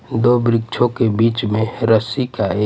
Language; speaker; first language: Hindi; non-native, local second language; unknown